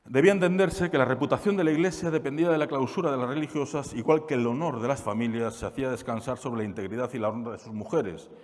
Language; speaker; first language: Spanish; non-native, local second language; Galician